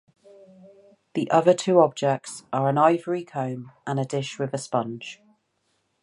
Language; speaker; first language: English; native; English